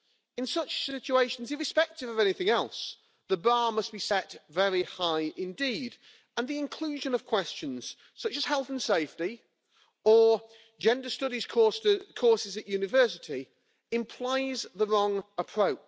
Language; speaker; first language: English; native; English